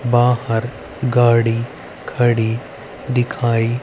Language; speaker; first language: Hindi; native; Hindi